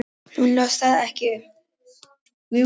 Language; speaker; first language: Icelandic; non-native, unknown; Polish